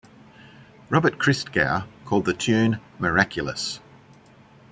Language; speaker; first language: English; native; English